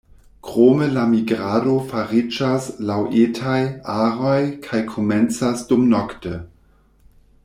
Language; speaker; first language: Esperanto; non-native, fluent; German